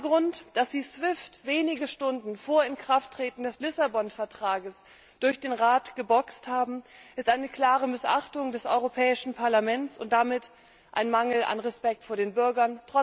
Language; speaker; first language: German; native; German